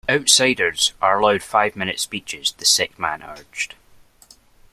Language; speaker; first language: English; native; English